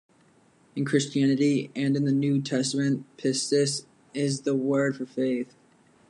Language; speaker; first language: English; native; English